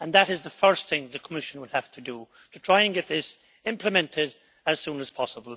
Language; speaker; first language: English; native; English